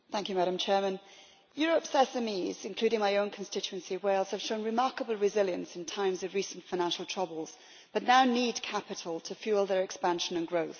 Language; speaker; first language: English; native; English